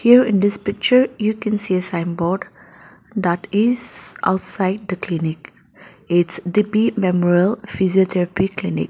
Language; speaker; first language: English; non-native, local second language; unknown